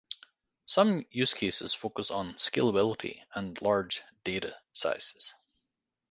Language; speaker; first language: English; native; English